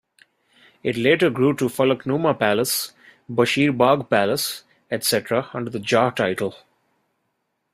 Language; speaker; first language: English; non-native, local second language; Bangla